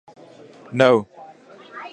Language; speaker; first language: English; native; English